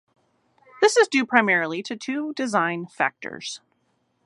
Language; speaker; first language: English; native; English